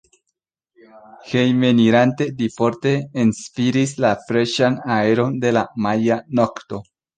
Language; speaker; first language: Esperanto; non-native, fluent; Spanish